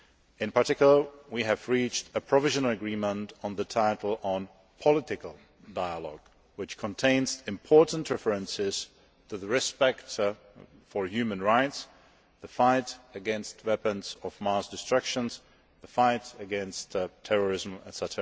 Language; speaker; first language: English; non-native, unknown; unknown